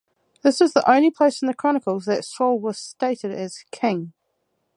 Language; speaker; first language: English; native; English